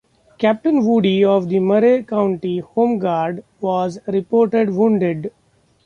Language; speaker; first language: English; non-native, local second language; Marathi